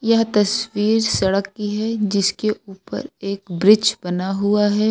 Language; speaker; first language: Hindi; native; Hindi